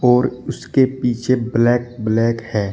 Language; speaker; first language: Hindi; native; Hindi